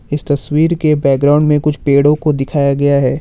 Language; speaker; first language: Hindi; non-native, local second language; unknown